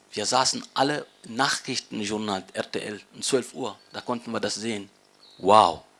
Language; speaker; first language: German; non-native, fluent; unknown